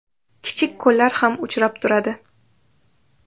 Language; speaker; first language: Uzbek; native; Uzbek